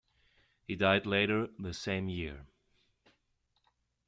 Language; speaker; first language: English; non-native, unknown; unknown